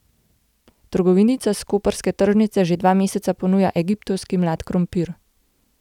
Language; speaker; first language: Slovenian; native; Slovenian